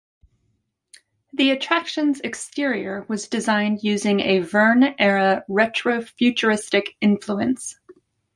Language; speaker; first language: English; native; English